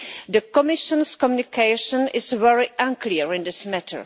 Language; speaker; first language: English; non-native, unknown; Czech